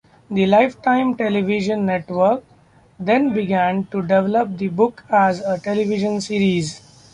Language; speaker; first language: English; non-native, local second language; Marathi